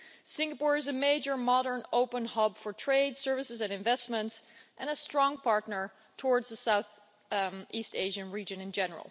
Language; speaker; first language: English; non-native, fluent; Dutch